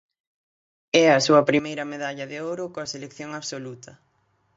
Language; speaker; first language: Galician; native; Galician